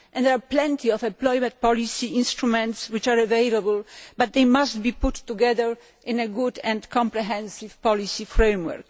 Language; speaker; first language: English; non-native, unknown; Polish